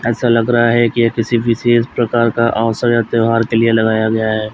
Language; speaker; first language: Hindi; native; Hindi